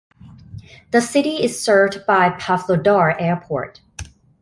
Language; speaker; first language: English; non-native, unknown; Thai